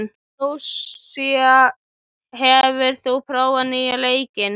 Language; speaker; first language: Icelandic; native; Icelandic